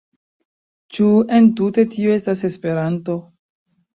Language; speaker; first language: Esperanto; non-native, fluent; Chinese